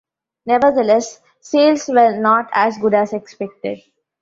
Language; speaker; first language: English; non-native, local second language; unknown